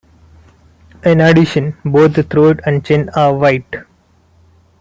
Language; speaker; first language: English; non-native, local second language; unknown